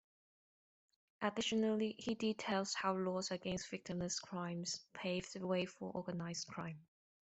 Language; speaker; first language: English; non-native, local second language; Cantonese